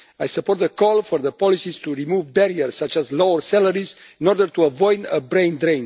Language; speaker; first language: English; non-native, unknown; Romanian